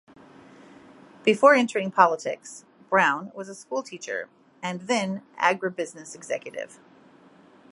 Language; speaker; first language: English; native; English